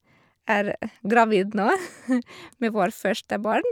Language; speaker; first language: Norwegian; non-native, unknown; Hungarian